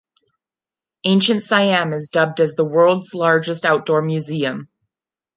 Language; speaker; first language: English; non-native, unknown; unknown